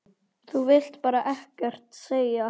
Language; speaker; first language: Icelandic; native; Icelandic